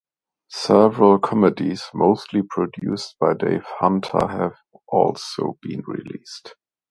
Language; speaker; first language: English; non-native, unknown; German